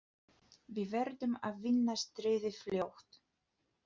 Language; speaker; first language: Icelandic; non-native, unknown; Polish